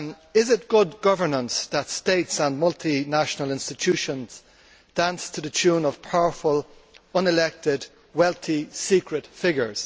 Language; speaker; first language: English; native; English